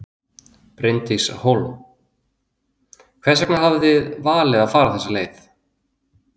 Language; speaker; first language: Icelandic; native; Icelandic